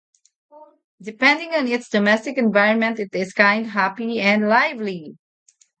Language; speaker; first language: English; non-native, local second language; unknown